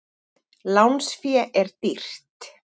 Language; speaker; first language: Icelandic; native; Icelandic